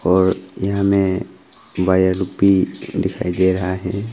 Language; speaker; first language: Hindi; non-native, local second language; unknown